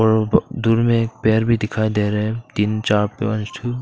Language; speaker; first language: Hindi; non-native, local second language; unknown